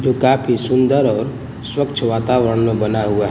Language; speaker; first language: Hindi; non-native, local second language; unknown